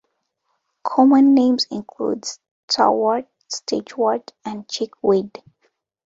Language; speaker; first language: English; non-native, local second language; Ganda